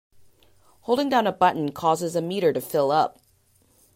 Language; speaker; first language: English; native; English